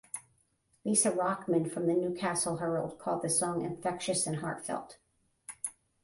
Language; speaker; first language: English; native; English